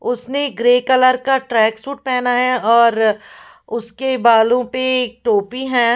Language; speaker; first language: Hindi; non-native, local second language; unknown